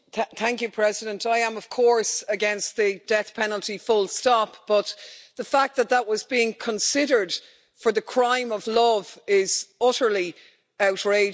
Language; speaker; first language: English; native; English